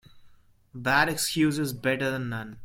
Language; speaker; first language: English; non-native, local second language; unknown